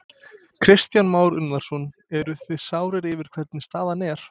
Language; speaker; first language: Icelandic; non-native, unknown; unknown